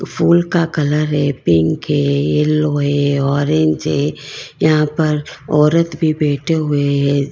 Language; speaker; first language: Hindi; non-native, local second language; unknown